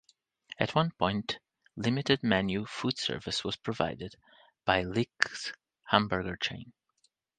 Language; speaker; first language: English; non-native, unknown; Portuguese